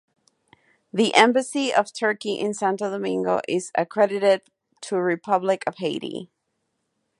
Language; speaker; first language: English; non-native, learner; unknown